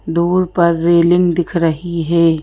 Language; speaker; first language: Hindi; native; Hindi